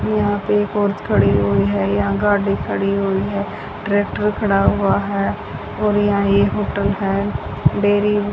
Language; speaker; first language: Hindi; native; Hindi